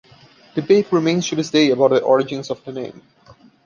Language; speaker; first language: English; non-native, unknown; Portuguese